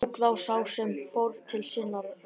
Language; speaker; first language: Icelandic; native; Icelandic